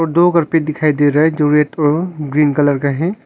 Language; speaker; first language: Hindi; non-native, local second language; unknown